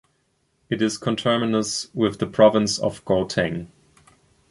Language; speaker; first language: English; non-native, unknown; German